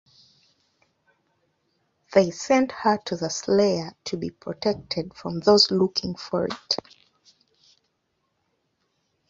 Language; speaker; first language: English; non-native, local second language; Ganda